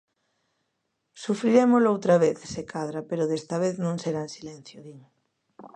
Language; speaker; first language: Galician; native; Galician